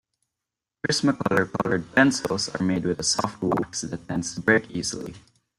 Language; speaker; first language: English; non-native, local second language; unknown